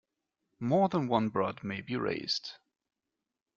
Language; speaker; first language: English; non-native, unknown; German